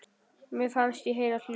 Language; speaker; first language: Icelandic; native; Icelandic